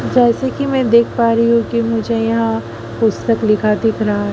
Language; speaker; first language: Hindi; native; Hindi